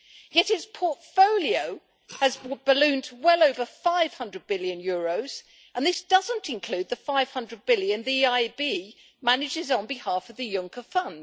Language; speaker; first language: English; native; English